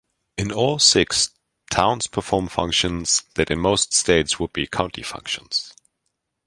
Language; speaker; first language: English; non-native, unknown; German